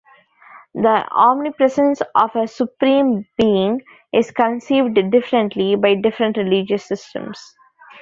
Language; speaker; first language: English; non-native, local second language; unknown